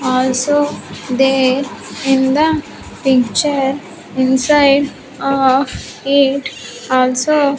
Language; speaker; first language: English; non-native, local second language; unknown